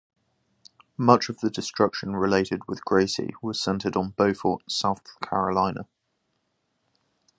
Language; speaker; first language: English; native; English